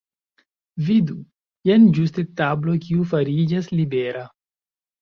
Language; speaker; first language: Esperanto; non-native, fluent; Chinese